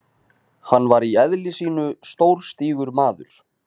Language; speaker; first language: Icelandic; native; Icelandic